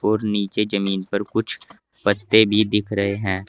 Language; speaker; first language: Hindi; native; Hindi